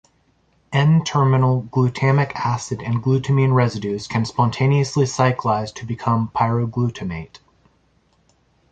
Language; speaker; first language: English; native; English